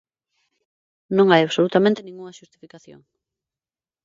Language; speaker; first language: Galician; non-native, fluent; Spanish